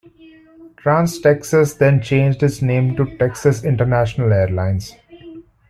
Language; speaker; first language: English; non-native, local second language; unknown